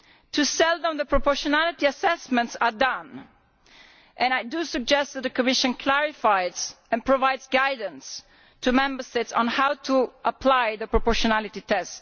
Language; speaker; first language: English; non-native, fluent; Italian